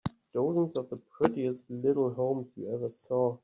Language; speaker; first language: English; native; English